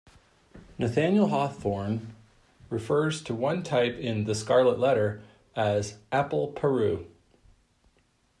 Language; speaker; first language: English; native; English